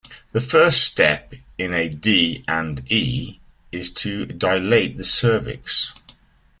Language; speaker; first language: English; native; English